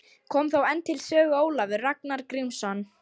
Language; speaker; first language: Icelandic; non-native, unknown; Lithuanian